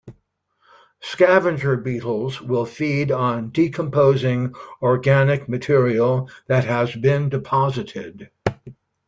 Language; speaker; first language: English; native; English